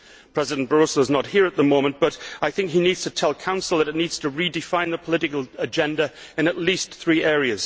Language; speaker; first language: English; native; English